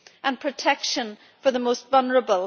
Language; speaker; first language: English; native; English